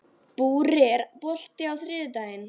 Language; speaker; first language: Icelandic; native; Icelandic